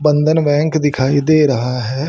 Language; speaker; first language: Hindi; native; Hindi